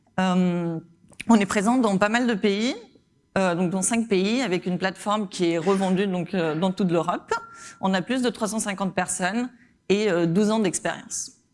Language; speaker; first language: French; non-native, fluent; Spanish